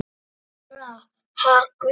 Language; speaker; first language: Icelandic; native; Icelandic